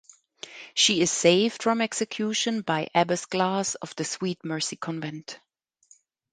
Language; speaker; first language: English; non-native, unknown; German